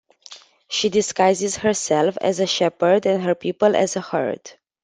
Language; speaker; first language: English; non-native, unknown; Romanian